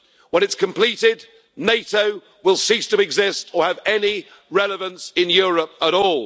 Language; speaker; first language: English; native; English